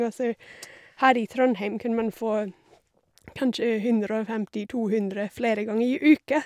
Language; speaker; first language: Norwegian; non-native, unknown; English